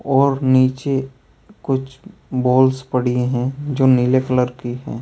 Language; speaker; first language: Hindi; native; Hindi